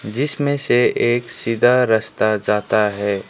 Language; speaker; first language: Hindi; non-native, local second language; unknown